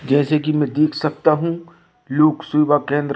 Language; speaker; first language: Hindi; native; Hindi